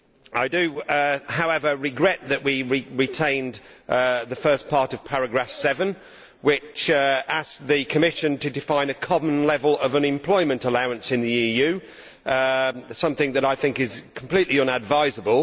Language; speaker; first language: English; native; English